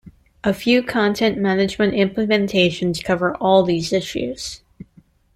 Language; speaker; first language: English; native; English